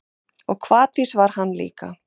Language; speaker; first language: Icelandic; non-native, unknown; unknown